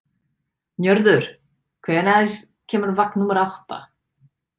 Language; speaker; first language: Icelandic; non-native, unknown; English